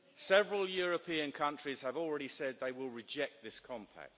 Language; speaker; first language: English; native; English